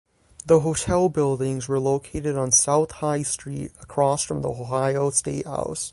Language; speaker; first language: English; native; English